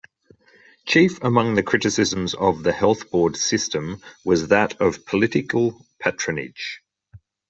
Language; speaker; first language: English; native; English